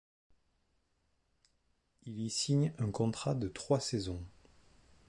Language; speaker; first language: French; native; French